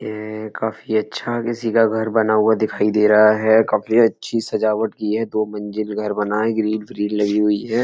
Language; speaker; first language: Hindi; native; Hindi